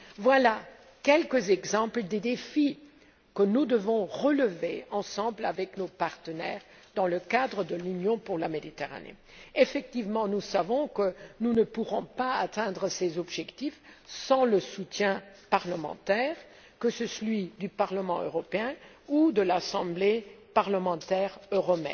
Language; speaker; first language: French; non-native, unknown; German